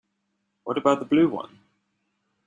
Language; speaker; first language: English; native; English